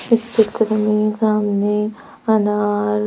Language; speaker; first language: Hindi; native; Hindi